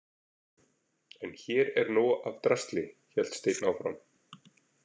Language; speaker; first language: Icelandic; native; Icelandic